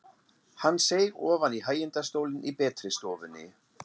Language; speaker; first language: Icelandic; non-native, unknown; German